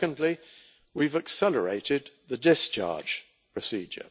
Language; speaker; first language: English; native; English